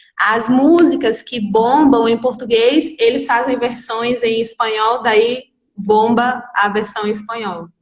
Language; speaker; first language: Portuguese; native; Portuguese